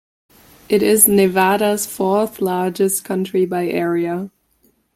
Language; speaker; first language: English; non-native, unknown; German